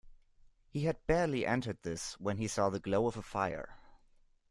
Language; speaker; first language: English; non-native, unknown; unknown